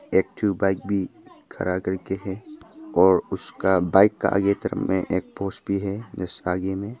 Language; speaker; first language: Hindi; non-native, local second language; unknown